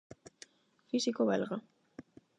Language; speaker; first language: Galician; non-native, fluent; Spanish